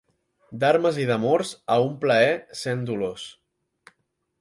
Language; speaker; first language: Catalan; native; Catalan